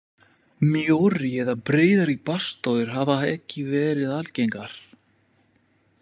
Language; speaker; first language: Icelandic; non-native, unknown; French